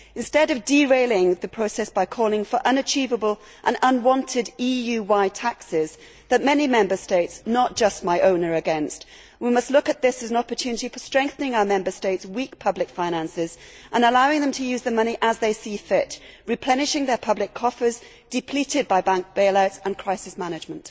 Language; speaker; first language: English; native; English